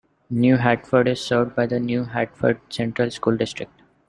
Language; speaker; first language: English; non-native, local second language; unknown